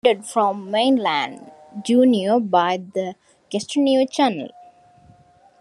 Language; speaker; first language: English; non-native, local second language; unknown